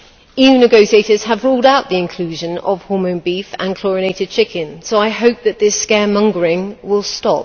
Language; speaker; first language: English; native; English